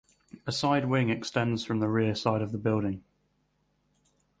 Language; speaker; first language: English; native; English